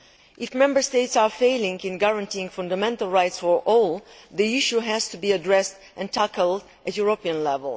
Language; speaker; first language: English; non-native, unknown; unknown